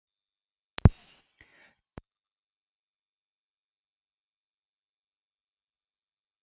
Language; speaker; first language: Icelandic; native; Icelandic